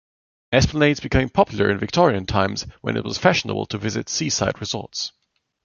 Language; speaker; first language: English; non-native, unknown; German